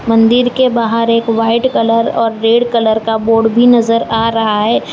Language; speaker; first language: Hindi; non-native, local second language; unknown